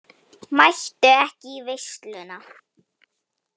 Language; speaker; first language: Icelandic; non-native, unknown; Polish